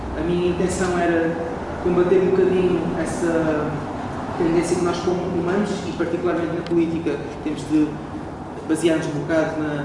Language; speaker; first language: Portuguese; non-native, local second language; Kabuverdianu